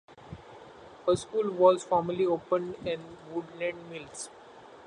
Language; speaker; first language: English; non-native, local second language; Marathi